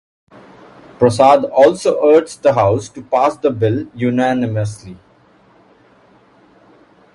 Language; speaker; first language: English; non-native, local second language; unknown